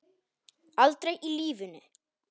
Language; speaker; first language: Icelandic; non-native, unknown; Polish